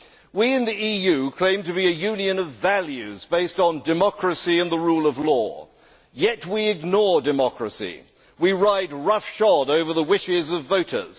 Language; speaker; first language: English; native; English